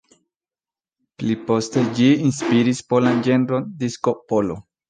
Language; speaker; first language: Esperanto; non-native, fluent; Spanish